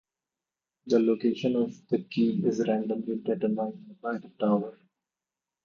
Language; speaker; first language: English; non-native, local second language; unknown